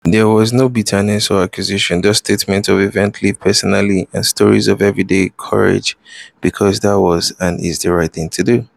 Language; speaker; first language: English; non-native, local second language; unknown